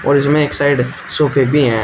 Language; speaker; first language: Hindi; native; Hindi